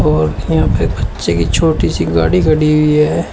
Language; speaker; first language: Hindi; native; Hindi